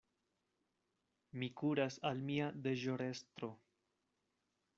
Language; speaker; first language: Esperanto; non-native, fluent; Spanish